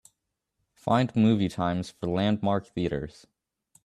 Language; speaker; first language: English; native; English